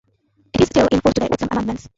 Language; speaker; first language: English; non-native, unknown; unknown